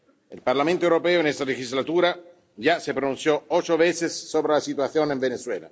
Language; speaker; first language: Spanish; non-native, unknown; Italian